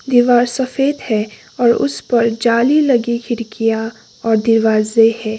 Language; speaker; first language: Hindi; non-native, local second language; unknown